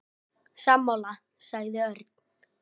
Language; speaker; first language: Icelandic; native; Icelandic